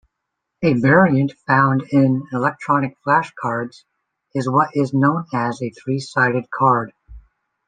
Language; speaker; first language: English; native; English